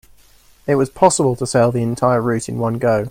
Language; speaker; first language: English; native; English